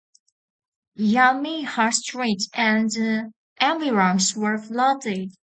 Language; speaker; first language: English; non-native, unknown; Chinese